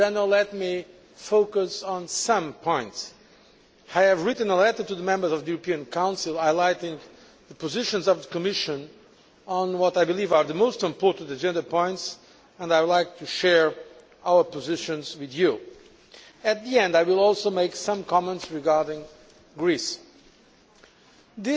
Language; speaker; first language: English; non-native, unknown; Portuguese